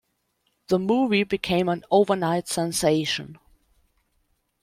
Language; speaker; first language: English; non-native, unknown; German